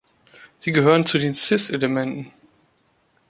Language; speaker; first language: German; native; German